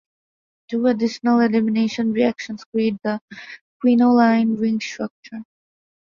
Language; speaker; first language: English; non-native, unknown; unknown